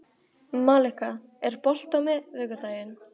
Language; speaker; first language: Icelandic; native; Icelandic